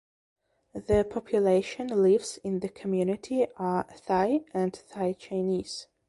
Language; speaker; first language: English; non-native, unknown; Belarusian